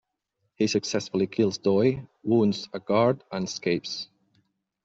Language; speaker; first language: English; non-native, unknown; Catalan